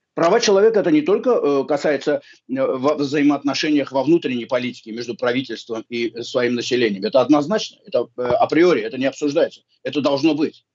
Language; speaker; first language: Russian; non-native, local second language; Azerbaijani